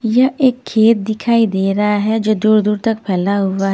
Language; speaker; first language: Hindi; non-native, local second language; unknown